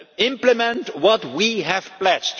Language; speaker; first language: English; non-native, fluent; Dutch